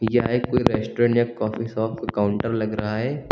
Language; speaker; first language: Hindi; native; Hindi